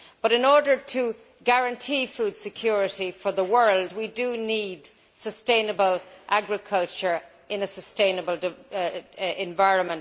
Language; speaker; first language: English; native; English